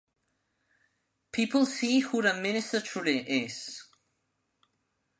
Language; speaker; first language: English; non-native, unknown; Spanish